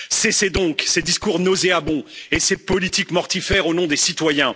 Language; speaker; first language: French; native; French